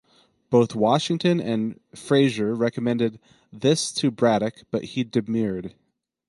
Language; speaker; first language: English; native; English